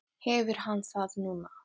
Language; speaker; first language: Icelandic; non-native, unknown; Thai